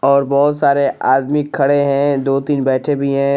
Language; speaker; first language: Hindi; native; Hindi